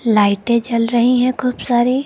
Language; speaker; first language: Hindi; native; Hindi